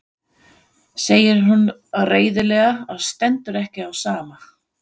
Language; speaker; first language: Icelandic; non-native, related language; Danish